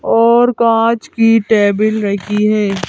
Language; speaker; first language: Hindi; native; Hindi